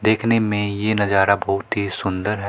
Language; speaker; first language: Hindi; native; Hindi